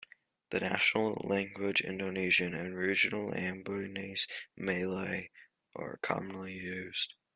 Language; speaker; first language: English; native; English